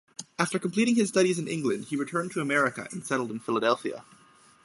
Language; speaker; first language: English; native; English